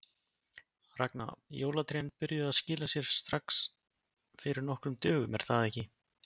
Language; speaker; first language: Icelandic; native; Icelandic